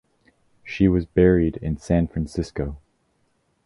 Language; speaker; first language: English; native; English